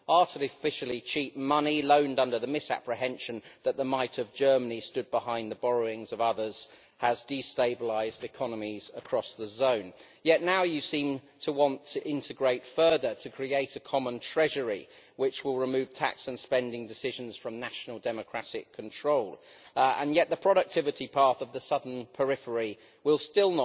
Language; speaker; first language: English; native; English